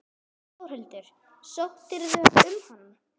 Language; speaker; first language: Icelandic; non-native, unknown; English